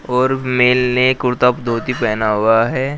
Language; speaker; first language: Hindi; native; Hindi